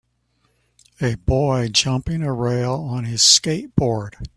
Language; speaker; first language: English; native; English